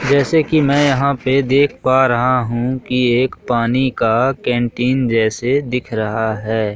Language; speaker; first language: Hindi; native; Hindi